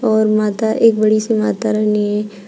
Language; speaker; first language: Hindi; native; Hindi